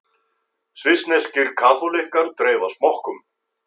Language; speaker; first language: Icelandic; native; Icelandic